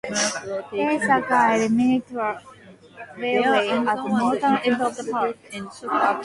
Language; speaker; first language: English; non-native, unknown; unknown